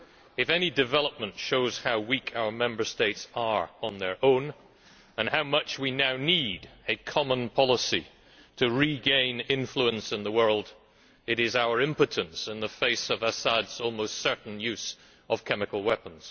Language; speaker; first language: English; native; English